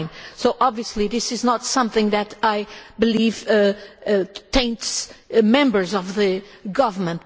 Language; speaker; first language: English; non-native, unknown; Portuguese